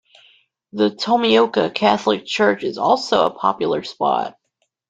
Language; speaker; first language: English; native; English